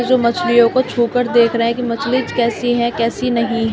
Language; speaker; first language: Hindi; native; Hindi